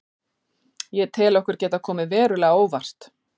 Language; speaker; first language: Icelandic; native; Icelandic